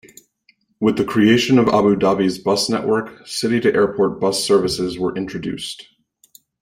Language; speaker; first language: English; native; English